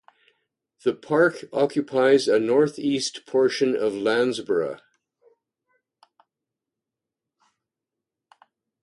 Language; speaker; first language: English; native; English